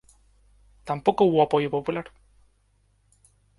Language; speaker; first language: Spanish; native; Spanish